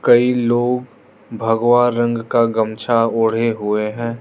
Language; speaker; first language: Hindi; non-native, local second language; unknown